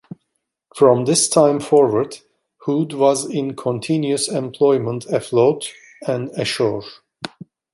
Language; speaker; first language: English; non-native, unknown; Turkish